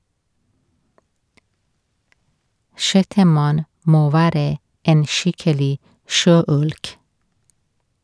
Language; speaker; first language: Norwegian; non-native, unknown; Persian